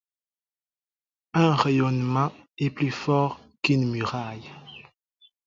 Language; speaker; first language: French; non-native, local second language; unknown